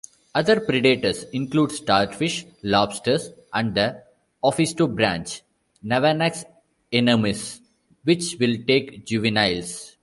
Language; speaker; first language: English; non-native, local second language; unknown